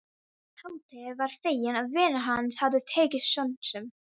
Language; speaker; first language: Icelandic; non-native, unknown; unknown